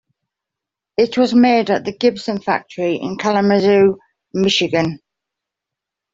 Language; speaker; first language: English; native; English